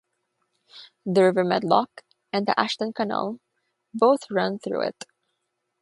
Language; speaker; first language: English; non-native, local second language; Filipino